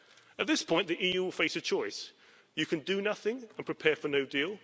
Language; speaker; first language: English; native; English